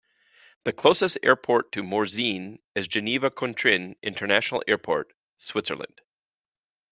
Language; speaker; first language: English; native; English